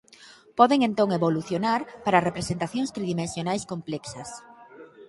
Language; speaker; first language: Galician; native; Galician